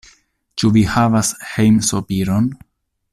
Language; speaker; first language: Esperanto; non-native, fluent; Italian